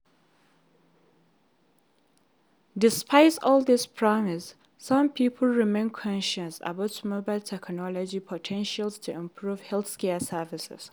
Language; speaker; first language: English; non-native, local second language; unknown